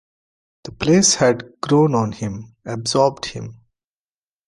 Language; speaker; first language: English; non-native, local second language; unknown